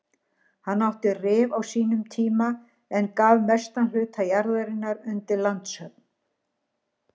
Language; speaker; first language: Icelandic; native; Icelandic